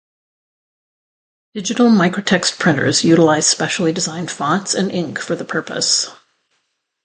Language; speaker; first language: English; native; English